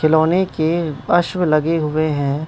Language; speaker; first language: Hindi; non-native, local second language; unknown